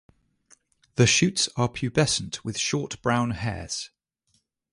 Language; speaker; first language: English; native; English